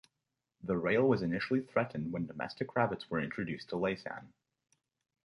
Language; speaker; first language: English; native; English